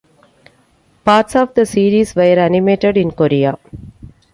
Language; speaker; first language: English; non-native, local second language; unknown